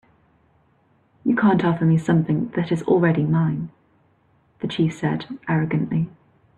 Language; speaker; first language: English; native; English